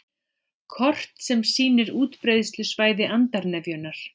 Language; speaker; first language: Icelandic; native; Icelandic